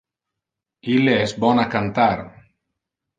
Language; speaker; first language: Interlingua; non-native, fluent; Italian